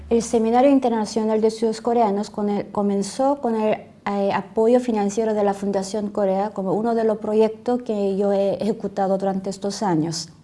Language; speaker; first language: Spanish; non-native, fluent; Korean